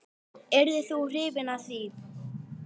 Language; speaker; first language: Icelandic; native; Icelandic